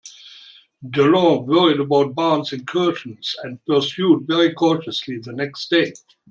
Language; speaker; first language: English; non-native, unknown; German